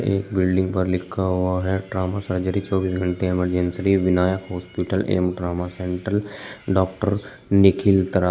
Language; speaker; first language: Hindi; native; Hindi